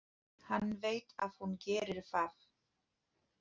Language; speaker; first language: Icelandic; non-native, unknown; Polish